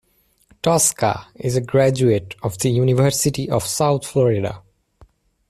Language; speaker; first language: English; native; English